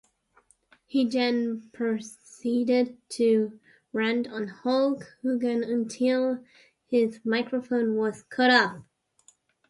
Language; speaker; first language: English; native; English